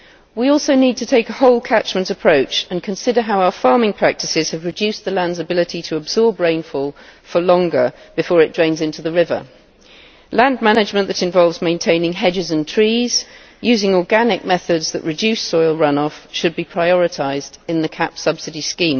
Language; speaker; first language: English; native; English